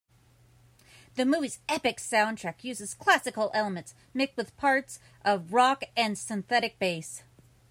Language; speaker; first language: English; native; English